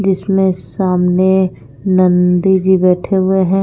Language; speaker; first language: Hindi; non-native, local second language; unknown